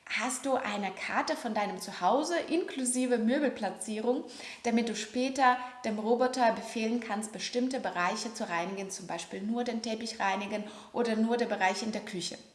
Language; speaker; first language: German; non-native, fluent; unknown